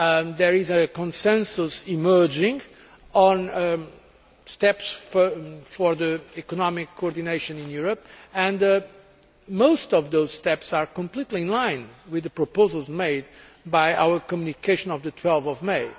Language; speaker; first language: English; non-native, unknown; Portuguese